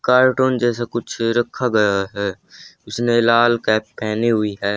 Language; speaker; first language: Hindi; native; Hindi